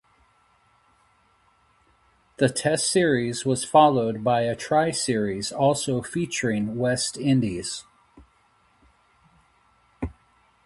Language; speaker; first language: English; native; English